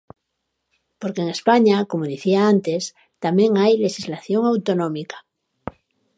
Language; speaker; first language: Galician; native; Galician